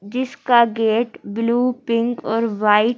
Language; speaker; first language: Hindi; native; Hindi